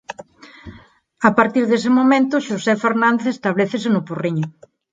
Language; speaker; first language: Galician; non-native, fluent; Spanish